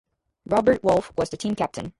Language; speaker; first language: English; native; English